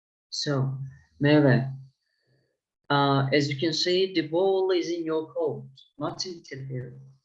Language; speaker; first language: English; non-native, fluent; Turkish